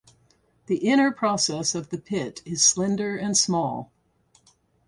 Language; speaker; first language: English; native; English